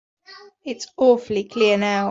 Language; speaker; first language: English; native; English